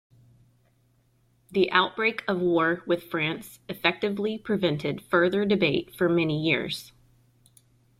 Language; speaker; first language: English; native; English